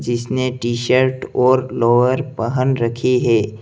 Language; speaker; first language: Hindi; native; Hindi